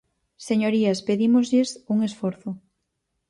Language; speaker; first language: Galician; native; Galician